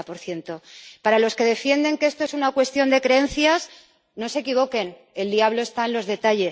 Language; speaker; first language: Spanish; native; Spanish